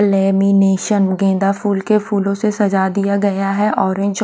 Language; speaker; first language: Hindi; native; Hindi